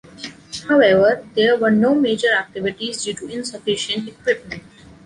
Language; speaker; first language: English; non-native, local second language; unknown